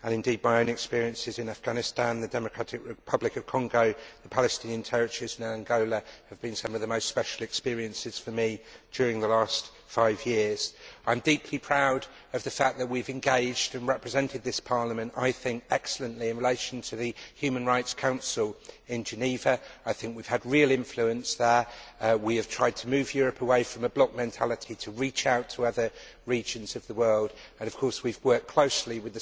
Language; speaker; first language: English; native; English